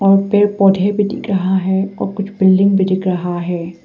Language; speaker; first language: Hindi; non-native, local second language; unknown